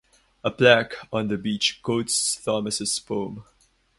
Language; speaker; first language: English; non-native, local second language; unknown